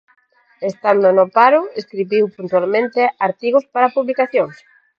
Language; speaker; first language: Galician; non-native, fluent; Spanish